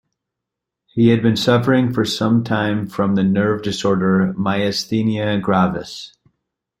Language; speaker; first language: English; native; English